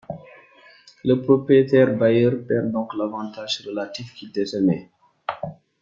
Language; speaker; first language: French; non-native, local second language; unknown